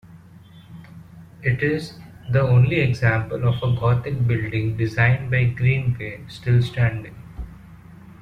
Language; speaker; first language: English; non-native, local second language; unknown